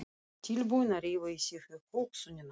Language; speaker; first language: Icelandic; non-native, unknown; Russian